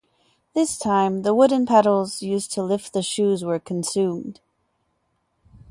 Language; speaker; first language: English; native; English